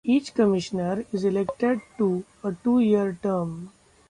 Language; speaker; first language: English; non-native, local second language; Marathi